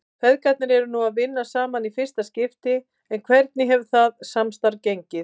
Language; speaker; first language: Icelandic; native; Icelandic